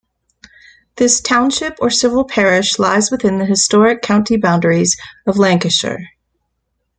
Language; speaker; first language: English; native; English